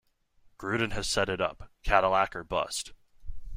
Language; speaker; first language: English; native; English